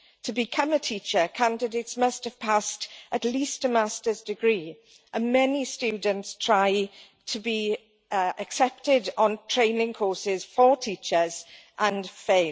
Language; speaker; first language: English; native; English